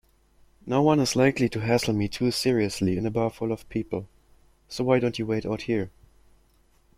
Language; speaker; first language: English; non-native, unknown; German